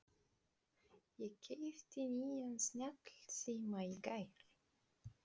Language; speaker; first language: Icelandic; non-native, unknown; Bulgarian